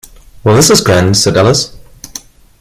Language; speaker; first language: English; non-native, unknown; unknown